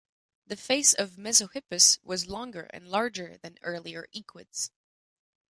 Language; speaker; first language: English; non-native, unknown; French